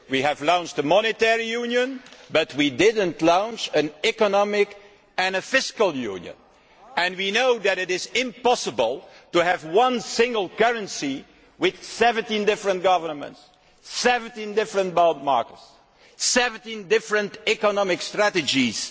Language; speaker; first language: English; non-native, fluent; Dutch